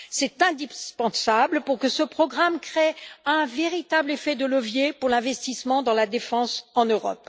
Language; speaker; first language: French; native; French